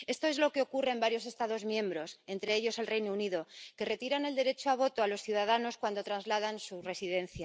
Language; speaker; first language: Spanish; native; Spanish